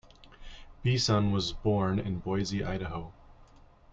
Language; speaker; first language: English; native; English